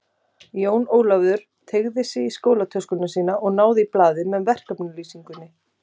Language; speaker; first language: Icelandic; native; Icelandic